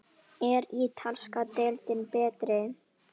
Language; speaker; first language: Icelandic; non-native, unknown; Indonesian